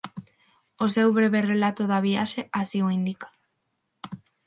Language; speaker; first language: Galician; non-native, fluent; Spanish